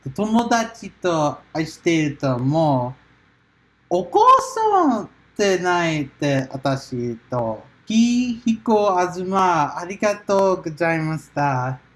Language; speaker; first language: Japanese; non-native, learner; English